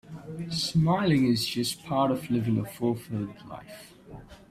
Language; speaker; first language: English; non-native, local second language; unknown